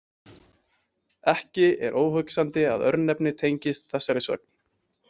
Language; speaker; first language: Icelandic; native; Icelandic